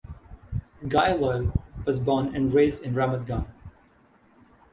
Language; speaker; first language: English; non-native, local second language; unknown